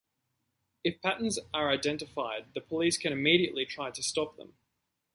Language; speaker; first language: English; native; English